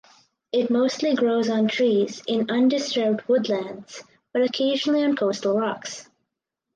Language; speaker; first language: English; native; English